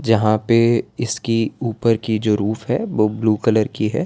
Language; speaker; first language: Hindi; non-native, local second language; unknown